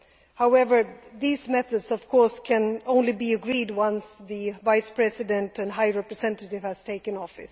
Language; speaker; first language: English; non-native, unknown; Swedish